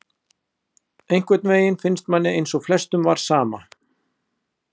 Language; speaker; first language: Icelandic; native; Icelandic